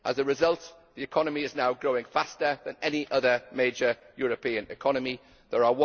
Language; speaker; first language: English; native; English